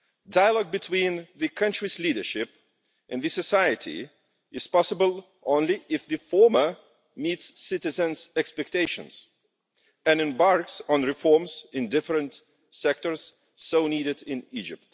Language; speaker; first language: English; non-native, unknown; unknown